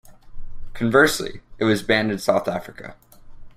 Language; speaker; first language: English; native; English